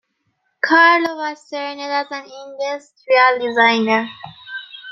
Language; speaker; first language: English; non-native, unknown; Persian